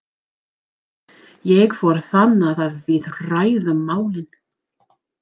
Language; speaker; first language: Icelandic; non-native, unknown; English